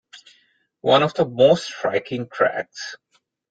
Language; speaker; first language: English; non-native, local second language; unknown